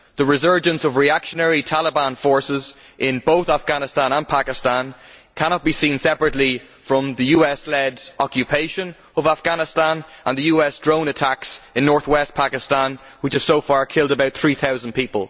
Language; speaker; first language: English; native; English